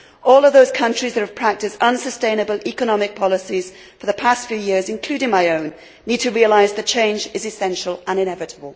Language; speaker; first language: English; native; English